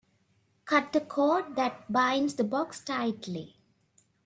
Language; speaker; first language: English; non-native, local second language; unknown